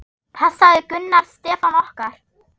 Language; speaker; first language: Icelandic; non-native, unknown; German